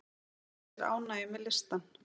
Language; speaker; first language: Icelandic; native; Icelandic